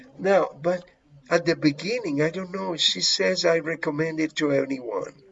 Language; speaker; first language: English; non-native, fluent; Spanish